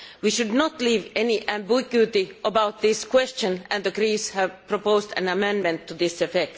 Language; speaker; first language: English; non-native, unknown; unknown